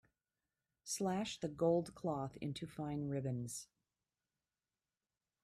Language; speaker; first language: English; native; English